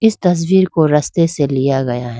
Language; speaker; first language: Hindi; non-native, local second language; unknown